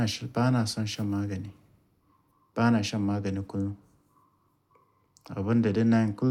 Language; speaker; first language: Hausa; native; Hausa